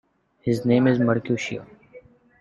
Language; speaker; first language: English; non-native, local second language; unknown